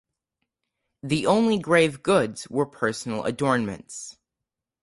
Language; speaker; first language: English; native; English